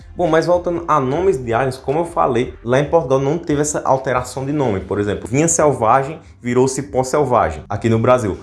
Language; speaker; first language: Portuguese; native; Portuguese